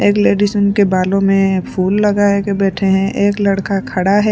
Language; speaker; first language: Hindi; non-native, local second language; Punjabi